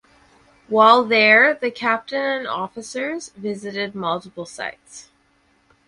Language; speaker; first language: English; native; English